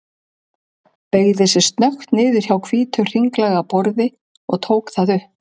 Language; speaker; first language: Icelandic; native; Icelandic